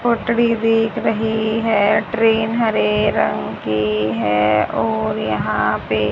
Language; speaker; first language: Hindi; native; Hindi